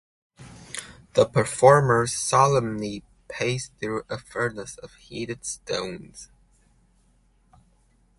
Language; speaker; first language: English; non-native, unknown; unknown